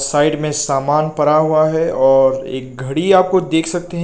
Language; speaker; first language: Hindi; non-native, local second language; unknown